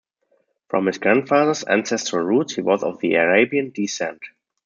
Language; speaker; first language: English; non-native, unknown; German